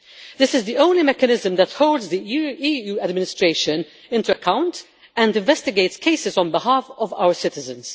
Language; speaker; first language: English; non-native, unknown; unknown